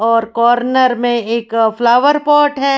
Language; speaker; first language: Hindi; native; Hindi